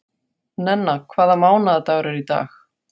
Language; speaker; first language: Icelandic; non-native, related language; Faroese